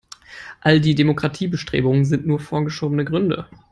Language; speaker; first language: English; non-native, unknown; German